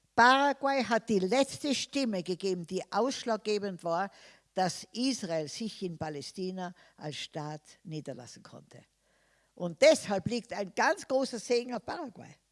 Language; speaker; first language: German; non-native, fluent; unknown